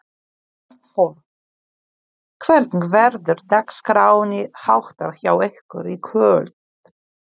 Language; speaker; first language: Icelandic; non-native, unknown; Polish